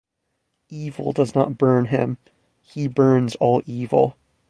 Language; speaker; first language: English; native; English